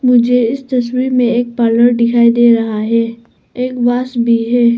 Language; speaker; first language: Hindi; non-native, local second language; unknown